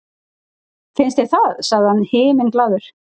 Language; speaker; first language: Icelandic; native; Icelandic